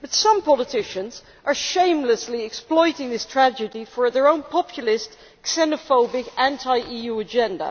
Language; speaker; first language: English; non-native, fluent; Dutch